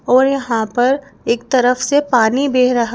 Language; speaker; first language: Hindi; native; Hindi